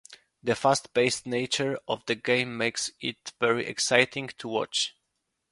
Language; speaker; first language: English; non-native, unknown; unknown